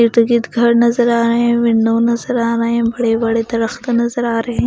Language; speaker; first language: Hindi; non-native, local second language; Punjabi